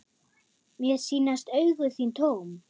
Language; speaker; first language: Icelandic; non-native, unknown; German